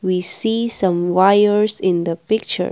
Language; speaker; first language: English; non-native, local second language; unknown